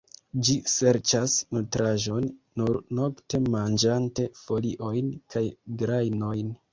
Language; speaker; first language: Esperanto; non-native, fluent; Kinyarwanda